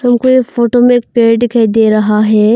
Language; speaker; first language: Hindi; non-native, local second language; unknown